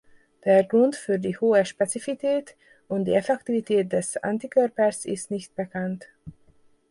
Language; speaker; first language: German; non-native, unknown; Hungarian